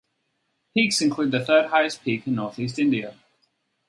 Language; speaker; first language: English; native; English